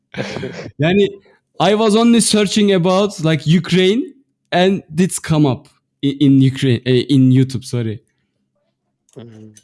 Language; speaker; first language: English; non-native, fluent; Turkish